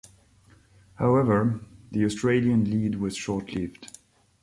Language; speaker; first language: English; non-native, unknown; French